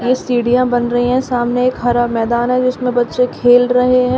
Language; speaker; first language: Hindi; native; Hindi